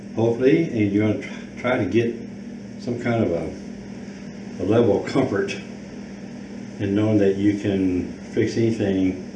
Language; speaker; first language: English; native; English